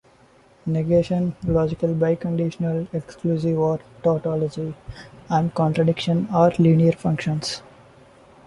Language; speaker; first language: English; non-native, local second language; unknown